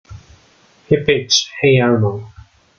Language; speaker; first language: English; non-native, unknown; Spanish